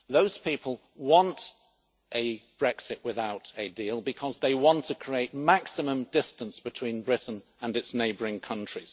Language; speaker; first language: English; native; English